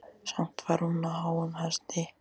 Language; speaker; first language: Icelandic; native; Icelandic